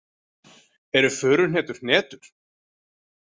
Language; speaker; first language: Icelandic; native; Icelandic